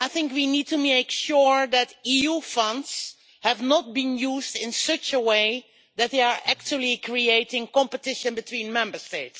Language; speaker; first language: English; non-native, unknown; Dutch